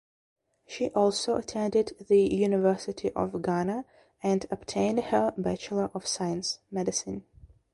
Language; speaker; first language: English; non-native, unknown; Belarusian